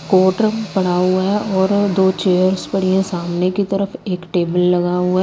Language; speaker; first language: Hindi; non-native, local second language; Punjabi